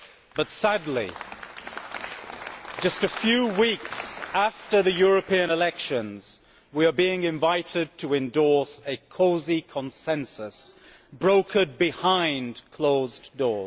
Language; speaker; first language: English; native; English